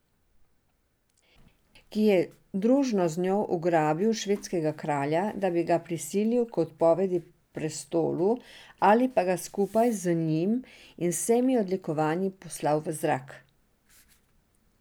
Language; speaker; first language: Slovenian; non-native, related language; Serbian